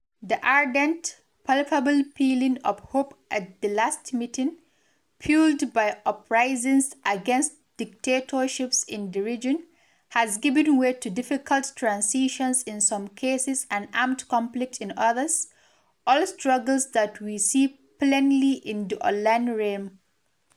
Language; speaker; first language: English; non-native, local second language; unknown